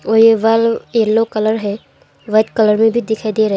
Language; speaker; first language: Hindi; non-native, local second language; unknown